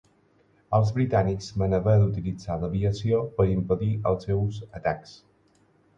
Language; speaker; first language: Catalan; non-native, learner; Spanish